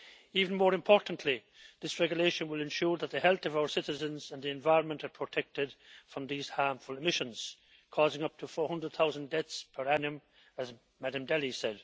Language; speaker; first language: English; native; English